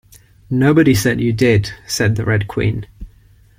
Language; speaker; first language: English; non-native, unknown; Ligurian